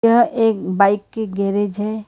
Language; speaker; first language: Hindi; non-native, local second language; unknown